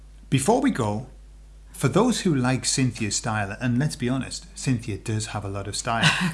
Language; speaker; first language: English; native; English